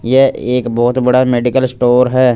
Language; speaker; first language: Hindi; non-native, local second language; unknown